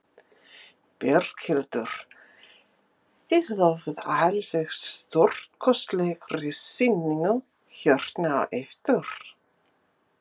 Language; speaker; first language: Icelandic; non-native, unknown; English